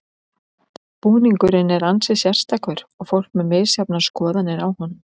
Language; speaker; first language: Icelandic; native; Icelandic